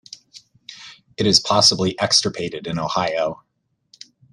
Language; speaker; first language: English; native; English